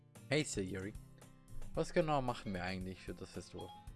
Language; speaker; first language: German; native; German